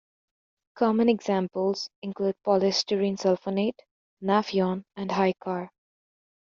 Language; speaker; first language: English; native; English